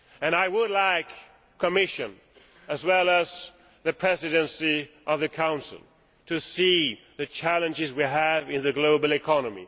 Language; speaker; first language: English; non-native, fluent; Swedish